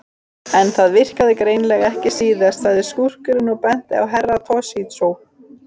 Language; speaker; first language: Icelandic; native; Icelandic